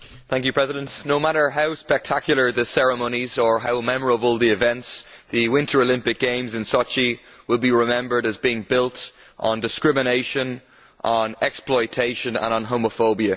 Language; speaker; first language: English; native; English